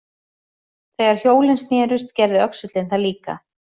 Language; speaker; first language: Icelandic; native; Icelandic